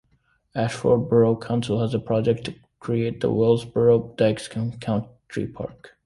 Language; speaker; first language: English; native; English